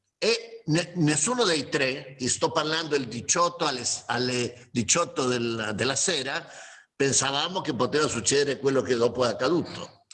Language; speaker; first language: Italian; non-native, fluent; Spanish